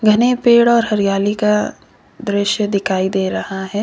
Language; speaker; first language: Hindi; native; Hindi